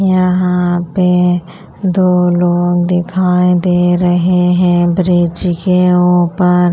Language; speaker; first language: Hindi; non-native, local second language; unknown